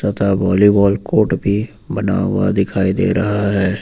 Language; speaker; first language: Hindi; native; Hindi